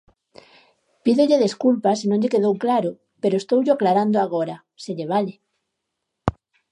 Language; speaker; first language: Galician; native; Galician